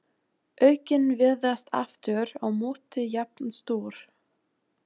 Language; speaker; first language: Icelandic; non-native, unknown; German